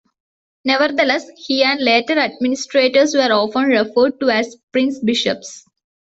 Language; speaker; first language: English; non-native, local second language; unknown